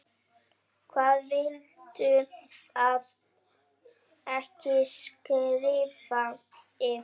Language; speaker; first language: Icelandic; native; Icelandic